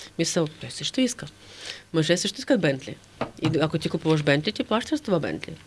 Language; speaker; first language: Bulgarian; non-native, fluent; Russian